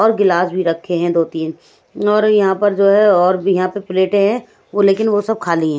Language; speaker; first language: Hindi; non-native, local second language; Punjabi